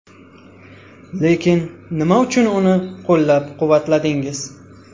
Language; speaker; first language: Uzbek; non-native, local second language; Tajik